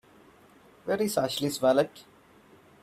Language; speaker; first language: English; non-native, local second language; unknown